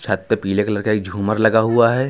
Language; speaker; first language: Hindi; native; Hindi